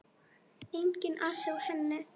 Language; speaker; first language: Icelandic; non-native, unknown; Polish